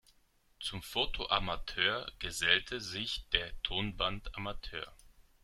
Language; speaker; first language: German; non-native, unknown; Greek